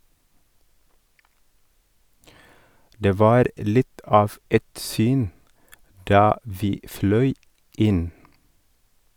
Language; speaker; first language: Norwegian; non-native, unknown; Oromo